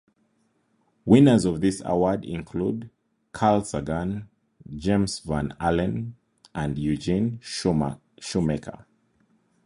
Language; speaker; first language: English; non-native, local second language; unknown